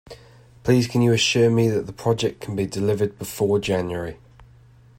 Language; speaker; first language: English; native; English